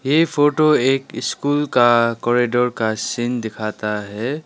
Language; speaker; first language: Hindi; non-native, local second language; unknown